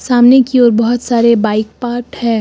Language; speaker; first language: Hindi; native; Hindi